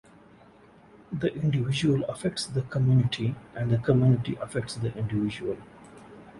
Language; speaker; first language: English; non-native, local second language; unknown